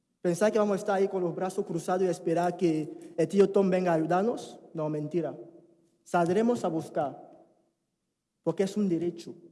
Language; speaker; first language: Spanish; non-native, fluent; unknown